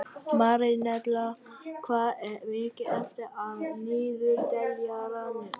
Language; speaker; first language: Icelandic; non-native, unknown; Vietnamese